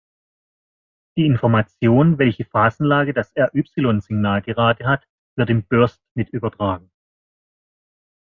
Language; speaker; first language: German; native; German